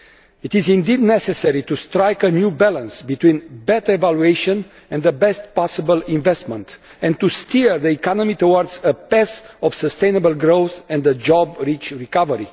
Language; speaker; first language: English; non-native, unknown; Romanian